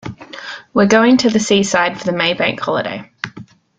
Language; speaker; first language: English; native; English